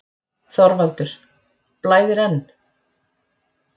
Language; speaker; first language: Icelandic; native; Icelandic